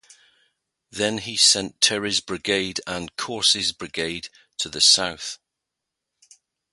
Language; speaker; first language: English; native; English